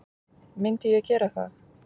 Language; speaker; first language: Icelandic; native; Icelandic